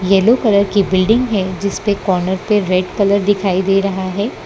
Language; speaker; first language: Hindi; non-native, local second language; Gujarati